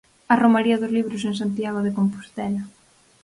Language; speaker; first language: Galician; native; Galician